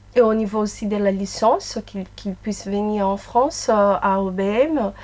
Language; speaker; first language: French; non-native, fluent; Portuguese